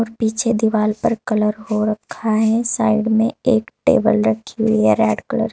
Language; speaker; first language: Hindi; native; Hindi